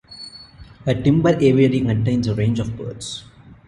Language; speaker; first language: English; non-native, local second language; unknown